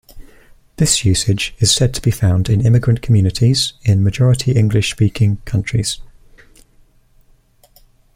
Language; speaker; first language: English; native; English